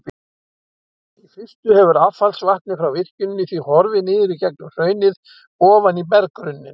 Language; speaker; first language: Icelandic; native; Icelandic